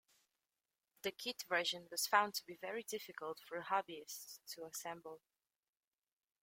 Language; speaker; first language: English; native; English